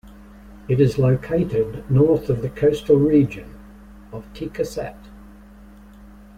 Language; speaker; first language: English; native; English